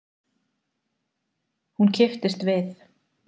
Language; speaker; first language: Icelandic; native; Icelandic